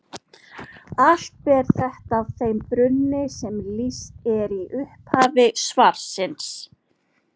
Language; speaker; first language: Icelandic; native; Icelandic